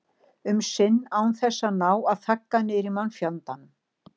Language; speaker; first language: Icelandic; native; Icelandic